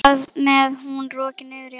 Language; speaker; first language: Icelandic; native; Icelandic